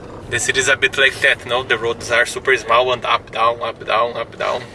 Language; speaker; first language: English; non-native, fluent; Portuguese